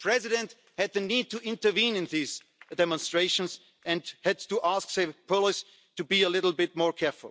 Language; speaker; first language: English; non-native, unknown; German